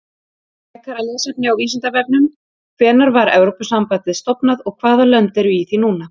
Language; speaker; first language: Icelandic; native; Icelandic